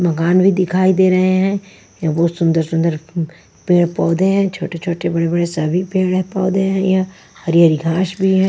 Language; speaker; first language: Hindi; non-native, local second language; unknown